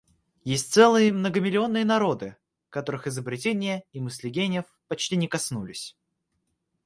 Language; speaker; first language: Russian; native; Russian